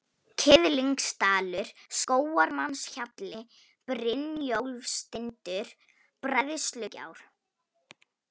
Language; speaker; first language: Icelandic; non-native, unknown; Polish